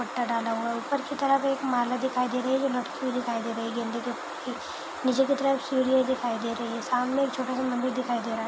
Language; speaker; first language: Hindi; non-native, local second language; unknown